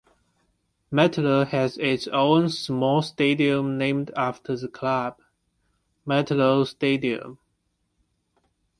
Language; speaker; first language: English; non-native, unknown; Chinese